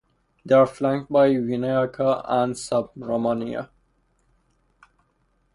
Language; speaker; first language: English; non-native, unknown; Persian